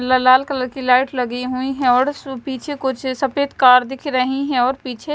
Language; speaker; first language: Hindi; non-native, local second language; Punjabi